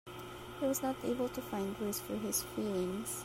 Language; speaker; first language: English; non-native, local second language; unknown